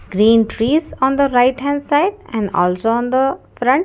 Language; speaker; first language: English; non-native, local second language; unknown